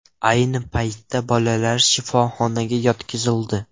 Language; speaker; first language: Uzbek; non-native, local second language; Russian